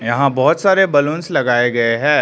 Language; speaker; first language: Hindi; early bilingual, other home language; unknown